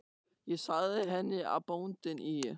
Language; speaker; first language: Icelandic; non-native, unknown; German